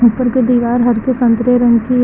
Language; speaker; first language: Hindi; native; Hindi